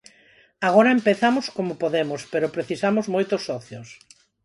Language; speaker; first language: Galician; non-native, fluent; Spanish